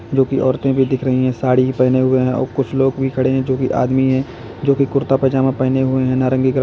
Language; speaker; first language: Hindi; native; Hindi